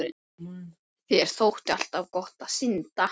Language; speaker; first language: Icelandic; native; Icelandic